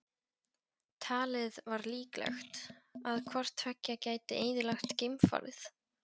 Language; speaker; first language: Icelandic; non-native, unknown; Polish